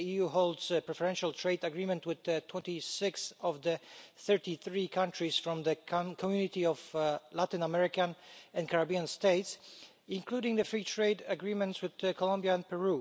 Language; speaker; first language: English; non-native, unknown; Polish